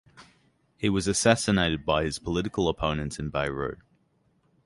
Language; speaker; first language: English; native; English